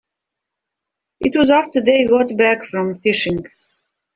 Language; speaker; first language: English; native; English